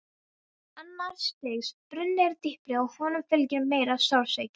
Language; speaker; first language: Icelandic; non-native, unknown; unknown